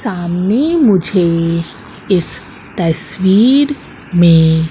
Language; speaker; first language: Hindi; native; Hindi